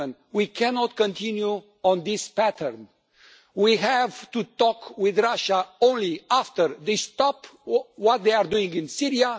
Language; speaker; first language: English; non-native, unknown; Romanian